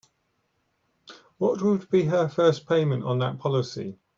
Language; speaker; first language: English; native; English